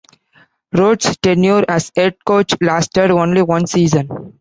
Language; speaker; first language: English; non-native, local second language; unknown